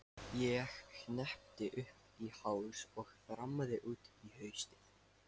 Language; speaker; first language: Icelandic; non-native, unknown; Lithuanian